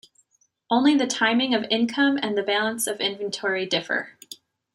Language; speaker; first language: English; native; English